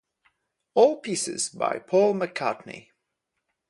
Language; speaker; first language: English; non-native, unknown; Polish